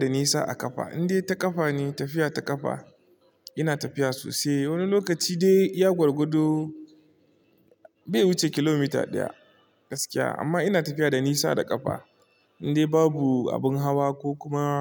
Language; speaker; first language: Hausa; non-native, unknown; Igbo